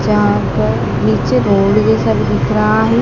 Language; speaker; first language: Hindi; native; Hindi